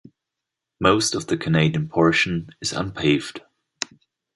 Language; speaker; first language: English; non-native, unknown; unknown